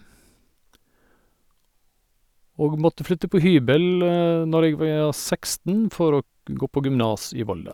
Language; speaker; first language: Norwegian; native; Norwegian